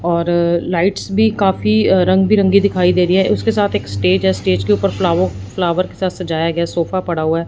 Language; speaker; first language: Hindi; non-native, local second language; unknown